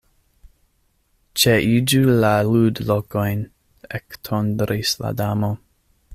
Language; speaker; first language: Esperanto; non-native, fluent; English